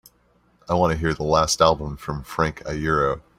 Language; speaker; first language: English; native; English